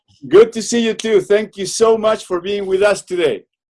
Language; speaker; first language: English; non-native, fluent; Spanish